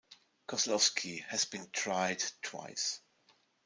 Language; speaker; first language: English; non-native, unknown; German